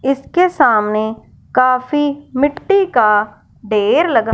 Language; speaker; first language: Hindi; non-native, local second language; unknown